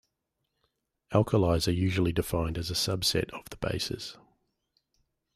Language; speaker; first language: English; native; English